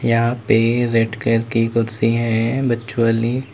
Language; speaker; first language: Hindi; native; Hindi